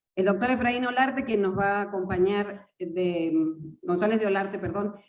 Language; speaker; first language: Spanish; native; Spanish